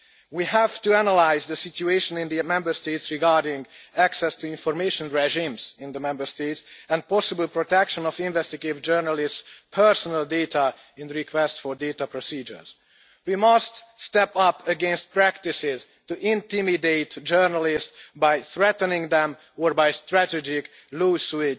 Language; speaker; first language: English; non-native, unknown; Hungarian